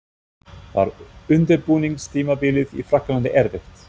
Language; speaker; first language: Icelandic; non-native, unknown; German